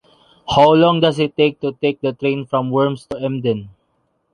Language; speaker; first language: English; non-native, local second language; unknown